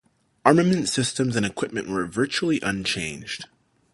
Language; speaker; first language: English; native; English